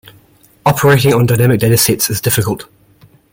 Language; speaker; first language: English; native; English